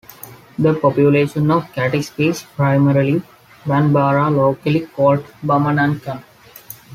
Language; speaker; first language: English; non-native, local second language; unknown